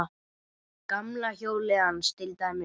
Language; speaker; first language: Icelandic; native; Icelandic